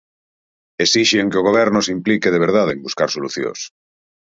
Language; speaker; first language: Galician; native; Galician